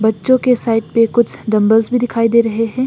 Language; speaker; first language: Hindi; non-native, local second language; Bangla